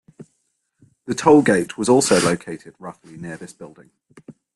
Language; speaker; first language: English; native; English